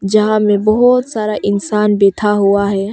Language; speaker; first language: Hindi; early bilingual, other home language; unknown